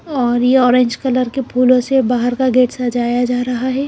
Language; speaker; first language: Hindi; non-native, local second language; Punjabi